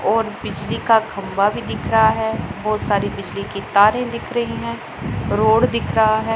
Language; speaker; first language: Hindi; non-native, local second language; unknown